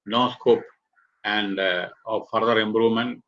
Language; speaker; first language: English; non-native, local second language; Malayalam